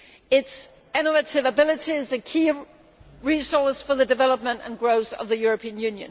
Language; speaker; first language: English; non-native, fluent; Danish